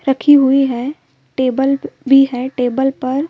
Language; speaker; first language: Hindi; native; Hindi